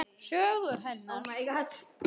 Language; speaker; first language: Icelandic; native; Icelandic